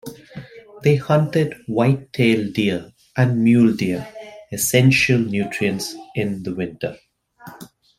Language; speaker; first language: English; non-native, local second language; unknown